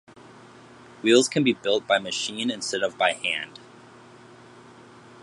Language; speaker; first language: English; native; English